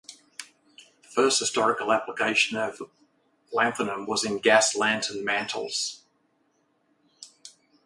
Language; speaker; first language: English; native; English